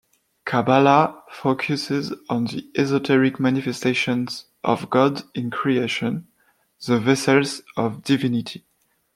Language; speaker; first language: English; non-native, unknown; French